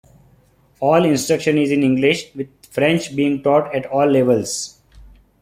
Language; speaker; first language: English; non-native, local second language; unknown